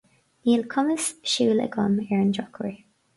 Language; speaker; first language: Irish; non-native, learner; English